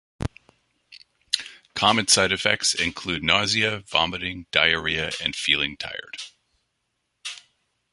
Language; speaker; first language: English; non-native, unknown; French